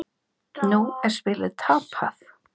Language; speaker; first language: Icelandic; native; Icelandic